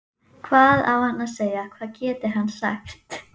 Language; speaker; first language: Icelandic; native; Icelandic